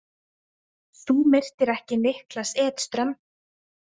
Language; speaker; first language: Icelandic; native; Icelandic